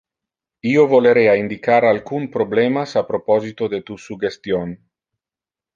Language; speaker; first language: Interlingua; non-native, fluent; Italian